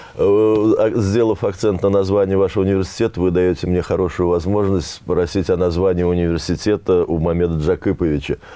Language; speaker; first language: Russian; native; Russian